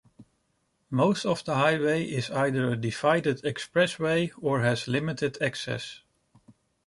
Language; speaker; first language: English; non-native, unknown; Dutch